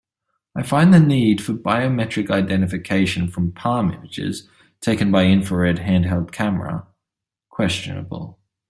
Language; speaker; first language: English; native; English